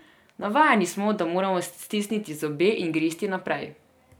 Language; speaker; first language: Slovenian; non-native, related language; Serbian